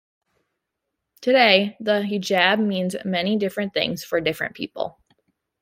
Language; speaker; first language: English; native; English